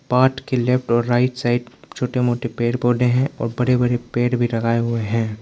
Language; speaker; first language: Hindi; non-native, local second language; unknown